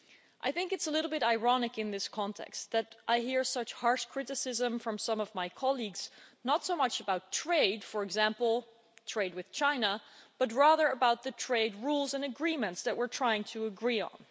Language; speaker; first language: English; non-native, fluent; Dutch